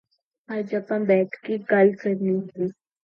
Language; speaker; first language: English; non-native, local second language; Punjabi